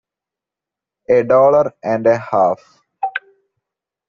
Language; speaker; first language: English; non-native, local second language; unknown